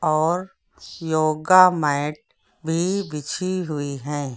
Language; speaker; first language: Hindi; native; Hindi